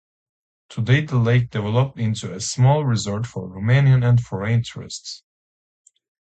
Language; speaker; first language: English; native; English